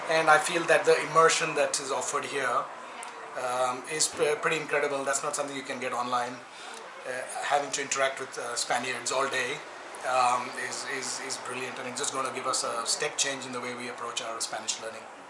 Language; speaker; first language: English; native; English